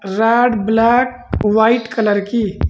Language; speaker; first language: Hindi; native; Hindi